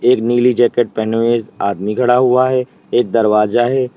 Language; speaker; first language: Hindi; native; Hindi